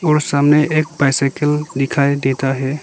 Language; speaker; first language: Hindi; early bilingual, other home language; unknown